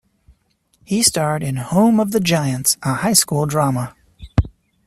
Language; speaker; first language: English; native; English